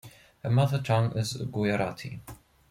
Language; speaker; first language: English; non-native, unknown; German